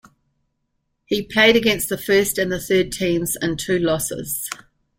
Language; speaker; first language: English; native; English